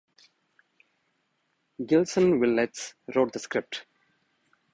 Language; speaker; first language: English; non-native, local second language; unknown